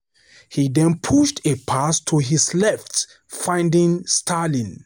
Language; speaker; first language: English; non-native, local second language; Hausa